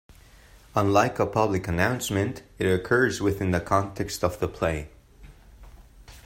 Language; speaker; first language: English; non-native, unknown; Spanish